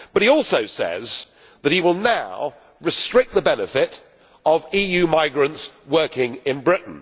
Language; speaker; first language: English; native; English